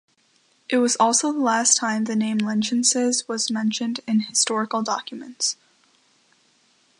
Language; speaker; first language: English; native; English